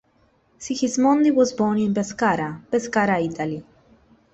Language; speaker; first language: English; non-native, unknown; Spanish